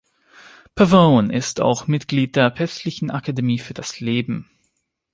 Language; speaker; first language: German; non-native, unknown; Hungarian